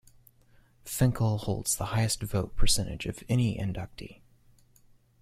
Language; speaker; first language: English; native; English